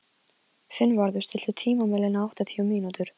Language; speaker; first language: Icelandic; non-native, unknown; Polish